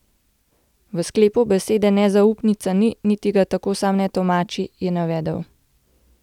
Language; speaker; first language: Slovenian; native; Slovenian